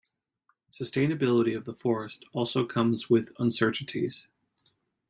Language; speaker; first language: English; native; English